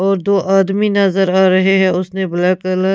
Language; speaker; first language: Hindi; non-native, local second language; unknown